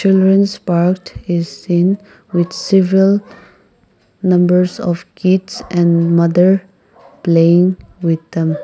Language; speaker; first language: English; non-native, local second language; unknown